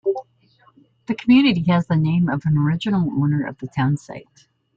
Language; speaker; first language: English; native; English